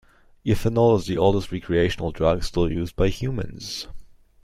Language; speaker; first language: English; native; English